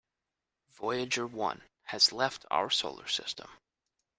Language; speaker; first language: English; native; English